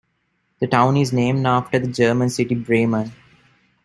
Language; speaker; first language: English; non-native, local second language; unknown